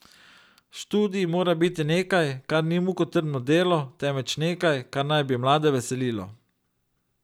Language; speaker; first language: Slovenian; native; Slovenian